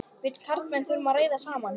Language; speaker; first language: Icelandic; native; Icelandic